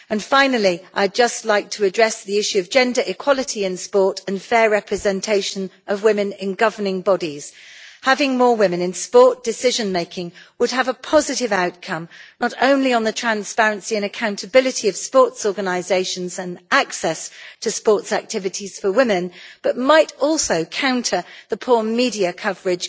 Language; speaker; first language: English; native; English